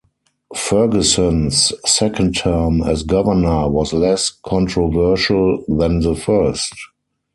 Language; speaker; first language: English; non-native, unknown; German